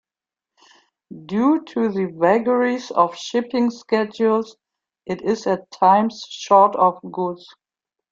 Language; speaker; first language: English; non-native, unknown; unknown